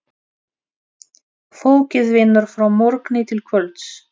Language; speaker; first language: Icelandic; non-native, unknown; Russian